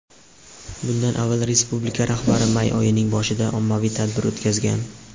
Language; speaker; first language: Uzbek; native; Uzbek